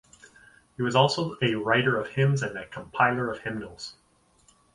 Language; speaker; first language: English; native; English